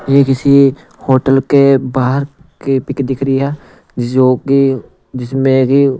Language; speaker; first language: Hindi; non-native, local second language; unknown